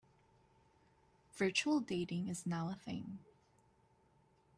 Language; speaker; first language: English; native; English